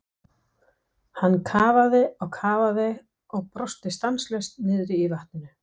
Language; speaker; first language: Icelandic; non-native, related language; Danish